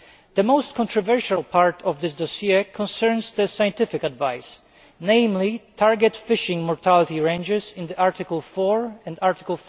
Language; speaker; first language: English; non-native, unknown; Polish